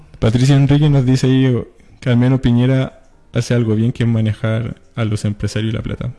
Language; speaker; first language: Spanish; native; Spanish